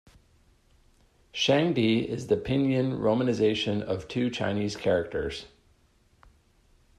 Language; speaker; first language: English; native; English